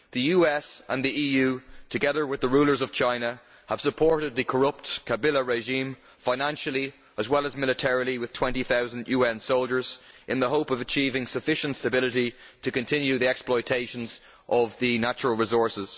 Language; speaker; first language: English; native; English